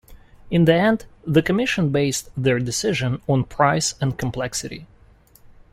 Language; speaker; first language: English; non-native, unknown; Russian